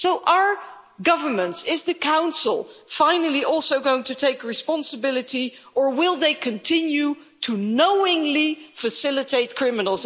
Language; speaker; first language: English; non-native, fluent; Dutch